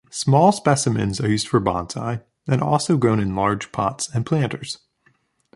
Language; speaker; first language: English; native; English